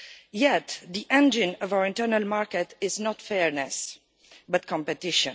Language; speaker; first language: English; non-native, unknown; Romanian